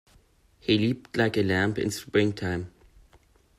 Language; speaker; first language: English; non-native, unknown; German